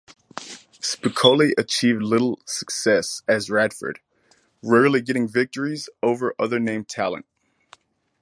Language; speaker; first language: English; native; English